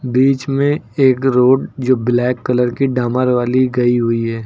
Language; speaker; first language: Hindi; native; Hindi